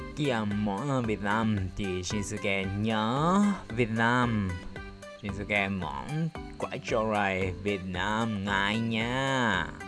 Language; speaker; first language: Vietnamese; non-native, learner; Japanese